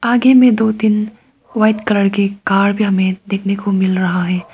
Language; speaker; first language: Hindi; non-native, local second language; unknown